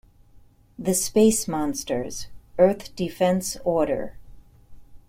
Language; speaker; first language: English; native; English